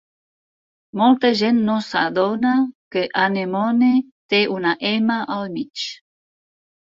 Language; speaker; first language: Catalan; non-native, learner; Spanish